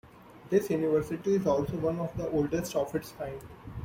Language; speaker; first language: English; non-native, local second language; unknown